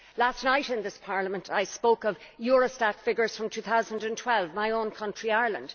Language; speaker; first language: English; native; English